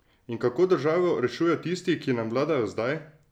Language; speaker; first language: Slovenian; native; Slovenian